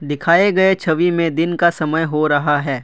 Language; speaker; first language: Hindi; non-native, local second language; Assamese